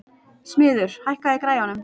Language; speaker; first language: Icelandic; native; Icelandic